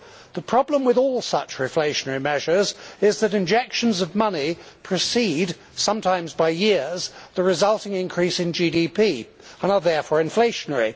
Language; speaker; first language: English; native; English